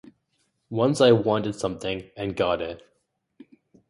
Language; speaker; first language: English; native; English